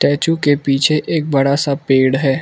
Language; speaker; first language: Hindi; non-native, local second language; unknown